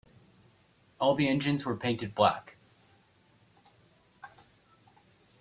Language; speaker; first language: English; native; English